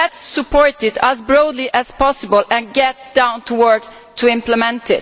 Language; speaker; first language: English; non-native, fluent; Italian